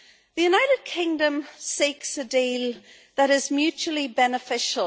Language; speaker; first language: English; native; English